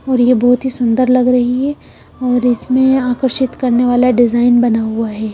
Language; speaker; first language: Hindi; non-native, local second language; Punjabi